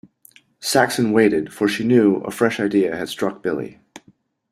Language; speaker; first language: English; native; English